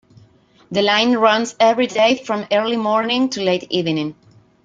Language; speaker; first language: English; non-native, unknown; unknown